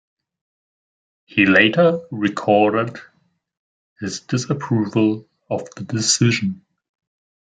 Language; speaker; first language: English; non-native, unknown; German